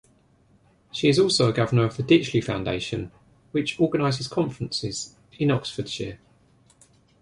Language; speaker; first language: English; native; English